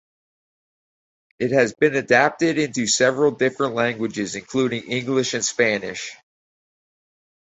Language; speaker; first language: English; native; English